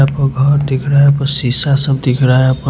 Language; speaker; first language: Hindi; non-native, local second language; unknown